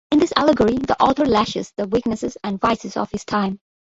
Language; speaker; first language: English; non-native, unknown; Bangla